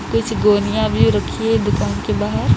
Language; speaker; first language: Hindi; non-native, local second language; Punjabi